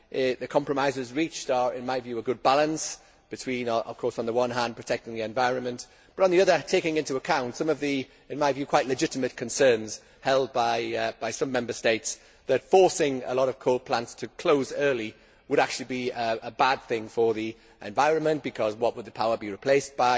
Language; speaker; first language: English; native; English